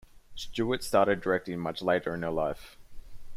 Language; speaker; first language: English; native; English